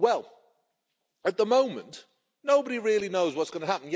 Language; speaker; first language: English; native; English